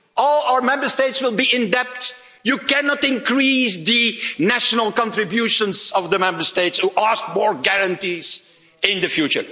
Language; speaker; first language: English; non-native, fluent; Dutch